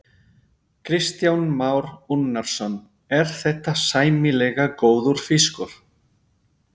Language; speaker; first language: Icelandic; non-native, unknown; Spanish